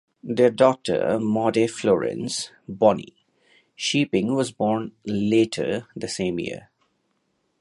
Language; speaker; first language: English; non-native, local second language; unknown